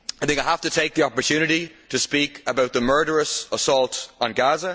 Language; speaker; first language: English; native; English